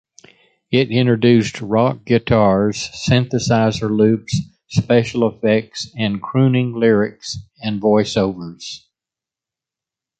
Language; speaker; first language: English; native; English